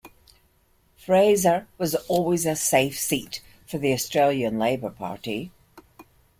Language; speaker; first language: English; native; English